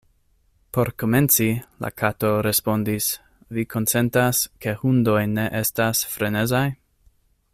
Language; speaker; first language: Esperanto; non-native, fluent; English